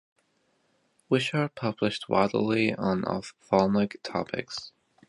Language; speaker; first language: English; native; English